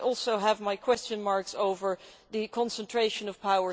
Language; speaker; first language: English; non-native, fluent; Dutch